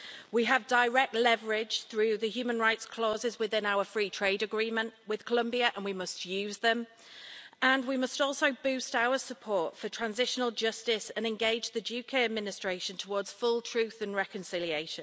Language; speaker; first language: English; native; English